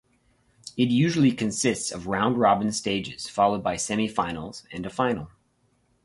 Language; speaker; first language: English; native; English